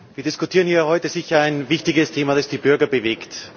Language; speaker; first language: German; native; German